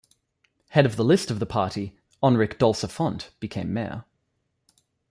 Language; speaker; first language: English; native; English